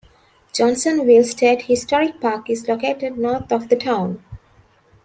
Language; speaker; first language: English; non-native, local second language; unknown